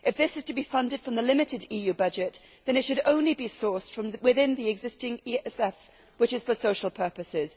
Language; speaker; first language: English; native; English